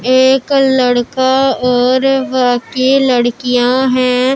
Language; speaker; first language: Hindi; non-native, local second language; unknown